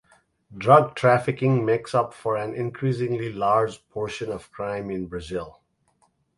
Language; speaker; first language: English; non-native, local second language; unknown